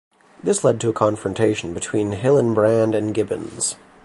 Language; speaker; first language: English; native; English